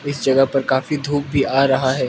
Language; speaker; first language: Hindi; non-native, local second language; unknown